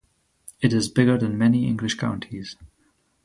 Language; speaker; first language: English; non-native, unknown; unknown